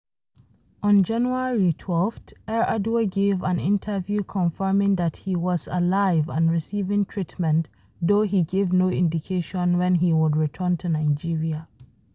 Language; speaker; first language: English; non-native, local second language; Hausa